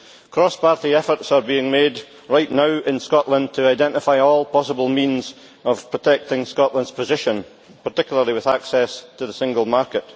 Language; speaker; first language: English; native; English